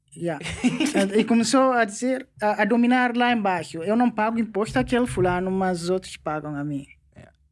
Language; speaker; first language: Portuguese; non-native, local second language; Upper Guinea Crioulo